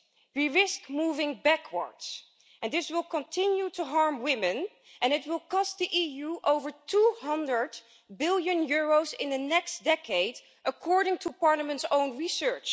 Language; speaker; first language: English; non-native, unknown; Dutch